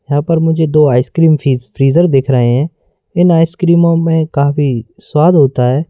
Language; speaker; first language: Hindi; native; Hindi